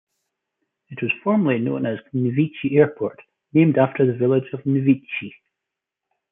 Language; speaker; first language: English; native; English